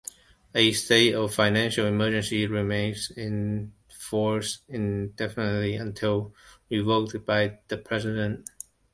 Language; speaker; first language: English; non-native, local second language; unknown